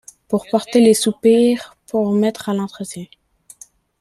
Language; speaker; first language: French; native; French